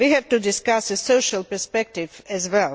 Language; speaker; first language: English; non-native, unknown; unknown